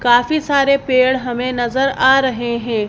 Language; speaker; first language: Hindi; native; Hindi